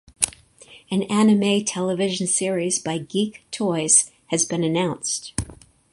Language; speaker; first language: English; native; English